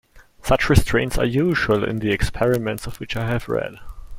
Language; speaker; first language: English; non-native, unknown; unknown